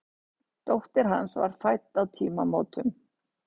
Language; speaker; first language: Icelandic; native; Icelandic